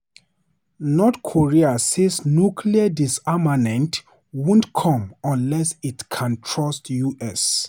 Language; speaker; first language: English; non-native, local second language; Hausa